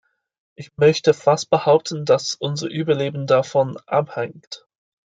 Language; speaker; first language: German; non-native, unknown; English